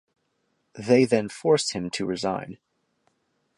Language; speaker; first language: English; native; English